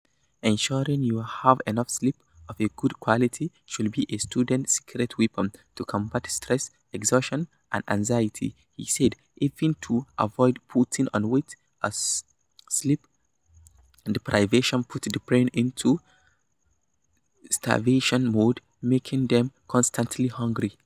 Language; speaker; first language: English; non-native, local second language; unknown